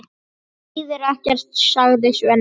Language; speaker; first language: Icelandic; native; Icelandic